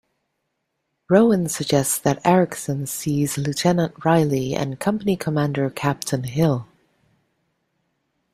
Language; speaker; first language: English; native; English